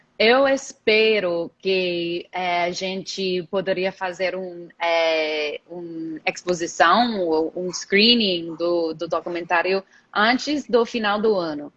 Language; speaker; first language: Portuguese; non-native, fluent; English